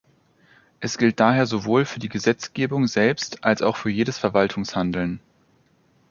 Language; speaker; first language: German; native; German